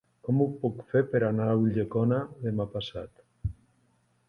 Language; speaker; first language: Catalan; non-native, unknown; Spanish